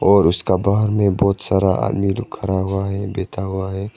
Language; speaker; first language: Hindi; non-native, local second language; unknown